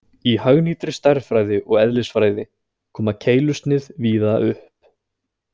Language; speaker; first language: Icelandic; native; Icelandic